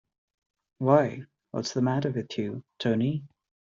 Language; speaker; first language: English; non-native, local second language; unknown